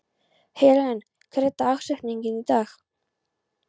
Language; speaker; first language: Icelandic; non-native, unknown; Polish